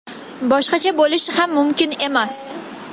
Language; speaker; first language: Uzbek; non-native, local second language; Kazakh